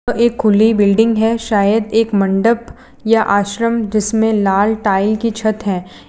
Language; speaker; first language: Hindi; non-native, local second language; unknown